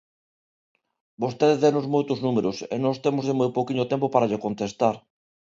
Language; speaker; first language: Galician; non-native, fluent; Spanish